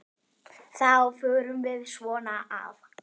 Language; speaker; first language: Icelandic; non-native, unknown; German